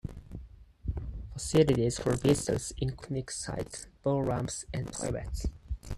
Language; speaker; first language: English; non-native, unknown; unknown